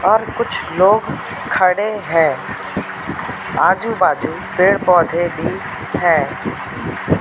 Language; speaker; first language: Hindi; native; Hindi